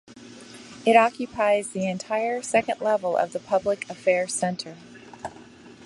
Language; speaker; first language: English; native; English